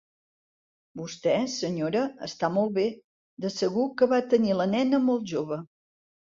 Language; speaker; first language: Catalan; native; Catalan